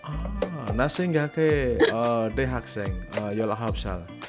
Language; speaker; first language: Korean; non-native, learner; Indonesian